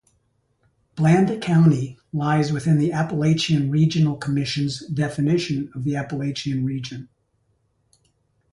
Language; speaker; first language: English; native; English